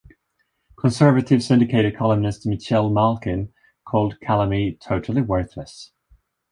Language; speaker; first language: English; non-native, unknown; Swedish